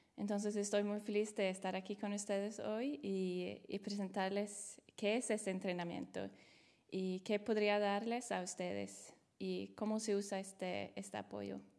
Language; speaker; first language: Spanish; non-native, fluent; Swedish